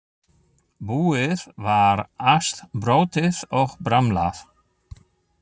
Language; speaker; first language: Icelandic; non-native, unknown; German